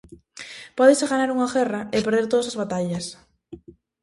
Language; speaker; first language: Galician; native; Galician